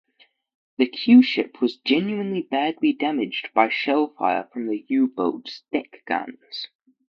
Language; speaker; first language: English; native; English